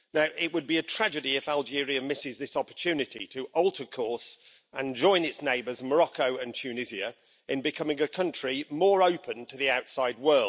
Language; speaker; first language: English; native; English